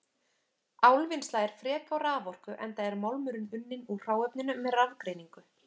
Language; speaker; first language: Icelandic; native; Icelandic